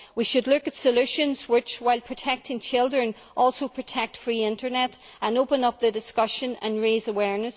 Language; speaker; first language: English; native; English